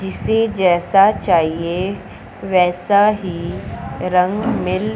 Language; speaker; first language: Hindi; non-native, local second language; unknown